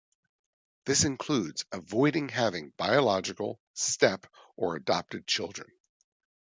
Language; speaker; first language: English; native; English